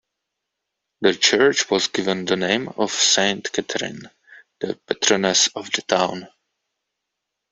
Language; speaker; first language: English; non-native, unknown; Czech